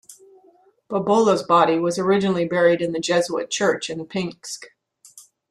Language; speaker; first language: English; native; English